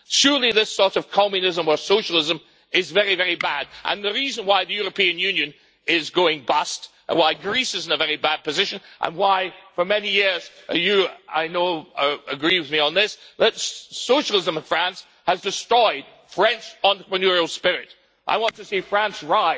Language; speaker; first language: English; native; English